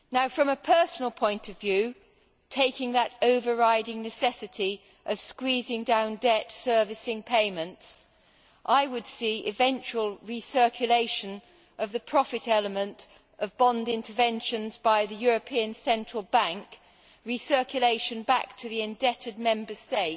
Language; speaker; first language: English; native; English